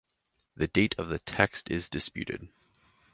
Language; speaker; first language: English; native; English